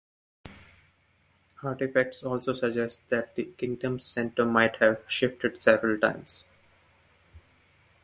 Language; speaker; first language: English; non-native, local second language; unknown